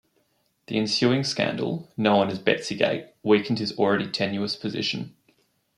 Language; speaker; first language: English; native; English